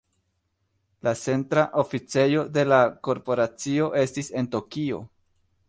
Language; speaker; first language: Esperanto; non-native, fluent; Spanish